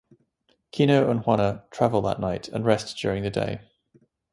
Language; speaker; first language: English; native; English